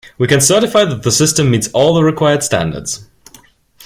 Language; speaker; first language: English; non-native, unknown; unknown